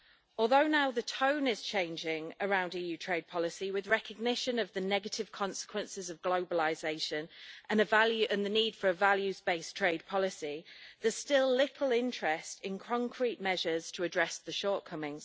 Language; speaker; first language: English; native; English